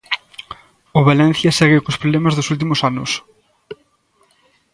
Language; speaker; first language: Galician; native; Galician